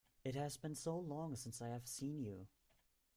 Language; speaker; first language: English; non-native, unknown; German